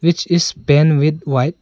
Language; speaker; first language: English; non-native, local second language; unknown